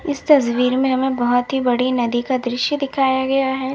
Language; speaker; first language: Hindi; native; Hindi